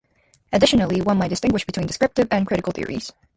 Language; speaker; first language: English; native; English